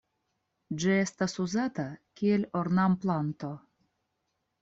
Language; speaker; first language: Esperanto; non-native, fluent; Russian